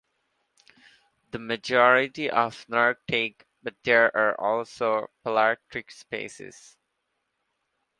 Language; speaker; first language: English; non-native, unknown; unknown